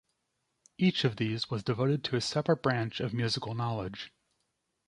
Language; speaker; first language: English; native; English